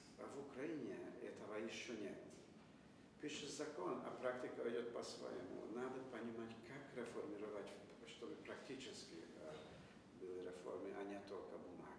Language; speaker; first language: Russian; non-native, fluent; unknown